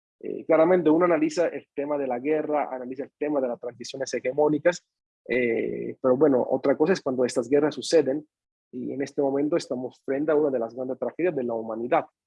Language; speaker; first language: Spanish; non-native, fluent; Italian